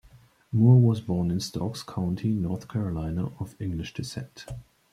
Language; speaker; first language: English; native; English